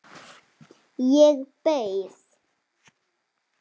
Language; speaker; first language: Icelandic; native; Icelandic